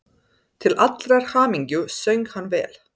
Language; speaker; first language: Icelandic; non-native, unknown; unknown